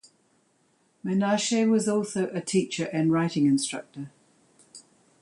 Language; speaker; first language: English; native; English